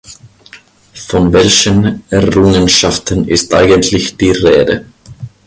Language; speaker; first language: German; non-native, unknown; Finnish